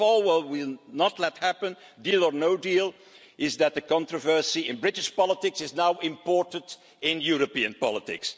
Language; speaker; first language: English; non-native, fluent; Dutch